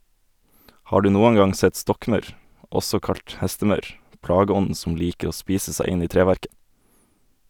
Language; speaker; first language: Norwegian; native; Norwegian